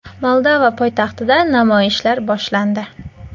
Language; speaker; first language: Uzbek; native; Uzbek